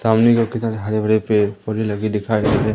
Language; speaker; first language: Hindi; native; Hindi